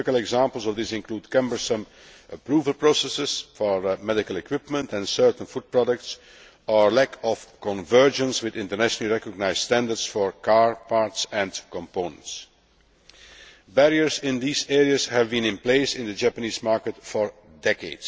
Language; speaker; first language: English; non-native, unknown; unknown